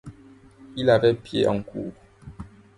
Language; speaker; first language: French; non-native, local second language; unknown